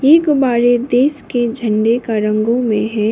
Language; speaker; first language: Hindi; non-native, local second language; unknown